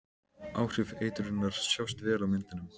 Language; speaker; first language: Icelandic; native; Icelandic